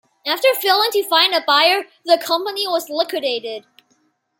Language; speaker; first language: English; non-native, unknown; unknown